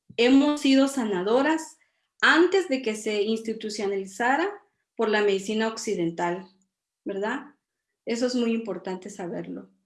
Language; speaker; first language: Spanish; non-native, local second language; Kʼicheʼ